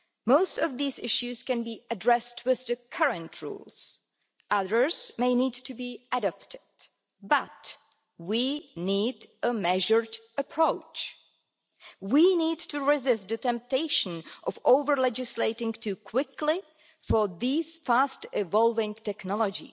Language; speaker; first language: English; non-native, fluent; Czech